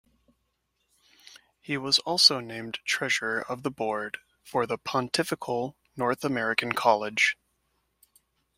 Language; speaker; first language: English; native; English